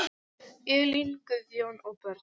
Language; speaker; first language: Icelandic; non-native, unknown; English